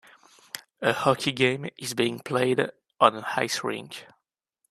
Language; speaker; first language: English; native; English